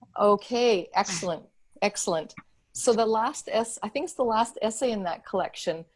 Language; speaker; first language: English; native; English